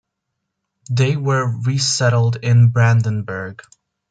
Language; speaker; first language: English; non-native, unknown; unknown